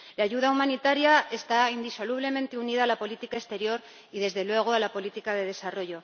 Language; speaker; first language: Spanish; native; Spanish